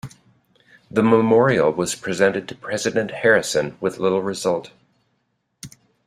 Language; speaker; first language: English; native; English